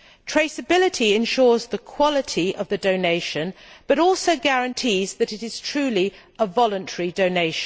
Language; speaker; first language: English; native; English